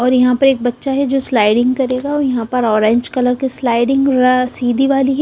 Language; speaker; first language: Hindi; non-native, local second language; Punjabi